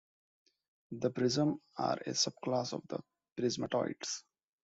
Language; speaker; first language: English; non-native, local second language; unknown